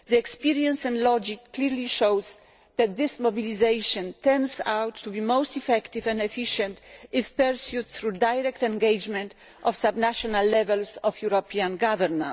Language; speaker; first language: English; non-native, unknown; Polish